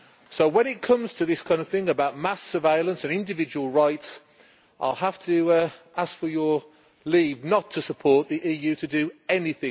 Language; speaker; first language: English; native; English